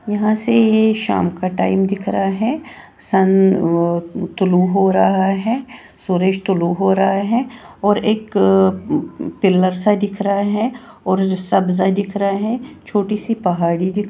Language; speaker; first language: Hindi; native; Hindi